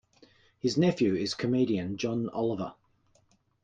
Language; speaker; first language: English; native; English